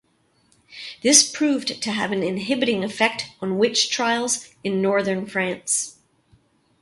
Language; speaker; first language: English; native; English